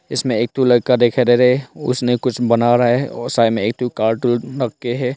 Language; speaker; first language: Hindi; non-native, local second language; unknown